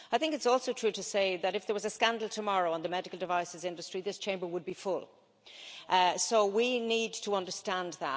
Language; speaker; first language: English; native; English